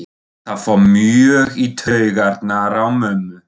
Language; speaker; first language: Icelandic; non-native, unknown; German